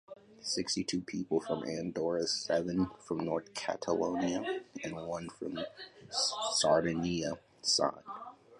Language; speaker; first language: English; native; English